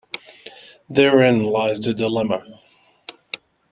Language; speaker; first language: English; native; English